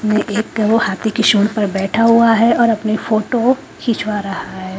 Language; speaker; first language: Hindi; native; Hindi